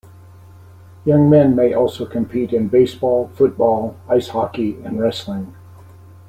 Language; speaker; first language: English; native; English